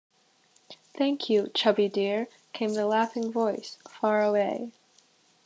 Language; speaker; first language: English; native; English